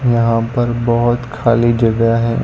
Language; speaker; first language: Hindi; non-native, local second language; Gujarati